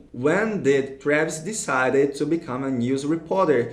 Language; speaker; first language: English; non-native, fluent; Portuguese